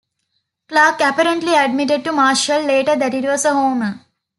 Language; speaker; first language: English; non-native, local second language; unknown